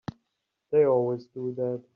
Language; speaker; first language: English; native; English